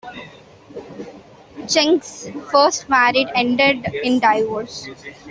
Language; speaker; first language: English; non-native, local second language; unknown